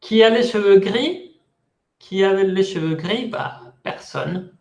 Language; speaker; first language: French; non-native, fluent; Spanish